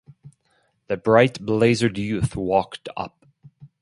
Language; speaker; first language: English; non-native, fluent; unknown